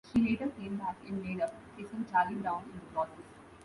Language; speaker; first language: English; non-native, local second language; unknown